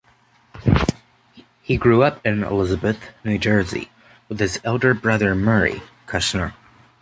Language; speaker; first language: English; native; English